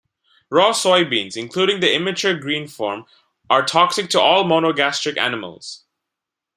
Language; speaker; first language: English; non-native, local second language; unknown